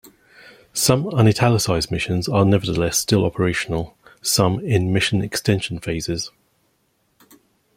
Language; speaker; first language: English; native; English